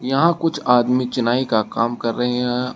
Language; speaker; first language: Hindi; native; Hindi